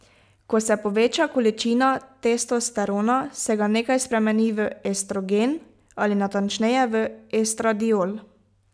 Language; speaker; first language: Slovenian; native; Slovenian